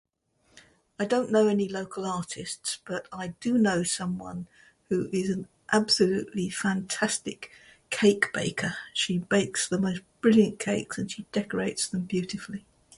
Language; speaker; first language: English; native; English